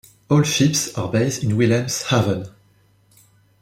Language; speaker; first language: English; non-native, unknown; French